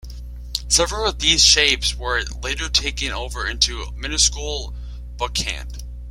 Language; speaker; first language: English; native; English